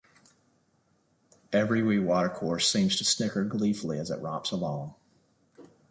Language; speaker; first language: English; native; English